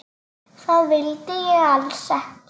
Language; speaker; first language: Icelandic; native; Icelandic